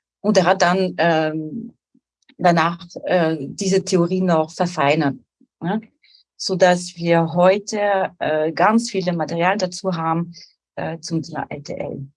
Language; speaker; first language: German; non-native, fluent; French